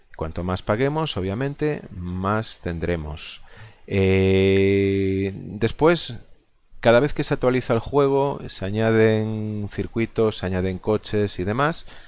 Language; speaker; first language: Spanish; non-native, local second language; Galician